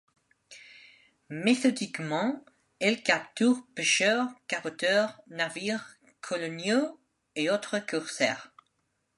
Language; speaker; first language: French; non-native, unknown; Spanish